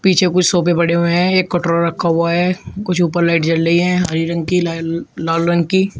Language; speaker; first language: Hindi; native; Hindi